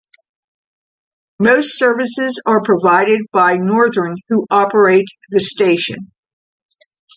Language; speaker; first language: English; native; English